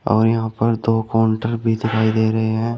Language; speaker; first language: Hindi; native; Hindi